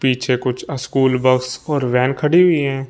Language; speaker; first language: Hindi; native; Hindi